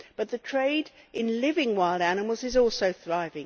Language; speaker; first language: English; native; English